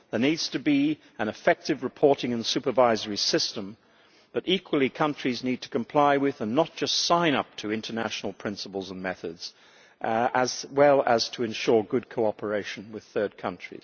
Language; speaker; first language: English; native; English